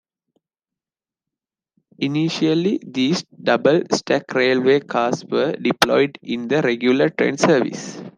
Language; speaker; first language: English; non-native, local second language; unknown